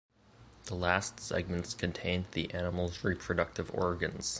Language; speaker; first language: English; native; English